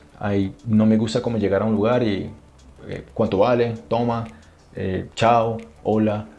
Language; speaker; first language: Spanish; non-native, fluent; Portuguese